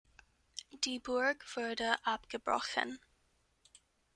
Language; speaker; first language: German; non-native, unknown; English